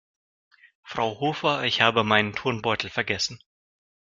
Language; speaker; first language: German; non-native, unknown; Russian